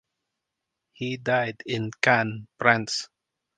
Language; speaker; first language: English; non-native, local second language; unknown